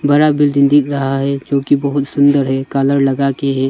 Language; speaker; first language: Hindi; non-native, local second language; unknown